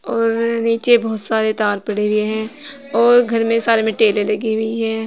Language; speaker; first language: Hindi; native; Hindi